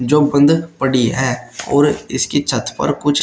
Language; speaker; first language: Hindi; native; Hindi